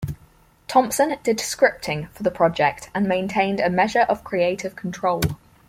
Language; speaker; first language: English; native; English